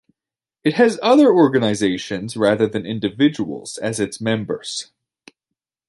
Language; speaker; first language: English; native; English